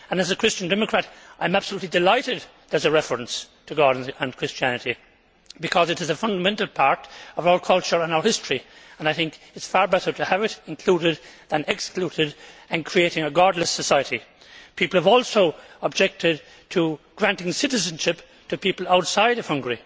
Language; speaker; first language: English; native; English